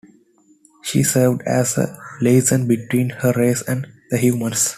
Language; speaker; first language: English; non-native, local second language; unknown